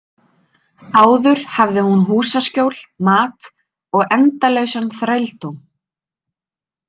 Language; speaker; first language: Icelandic; native; Icelandic